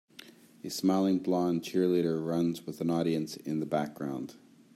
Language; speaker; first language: English; native; English